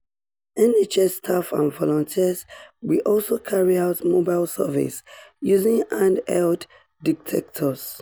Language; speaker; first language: English; non-native, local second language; Yoruba